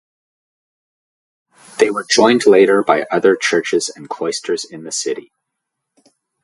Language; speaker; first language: English; native; English